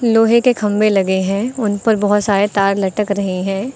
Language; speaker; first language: Hindi; native; Hindi